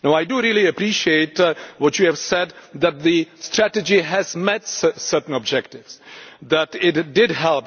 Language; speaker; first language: English; non-native, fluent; Czech